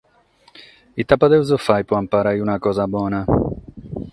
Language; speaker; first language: Sardinian; non-native, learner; Catalan